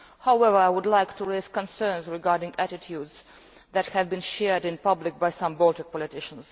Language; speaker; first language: English; non-native, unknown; Russian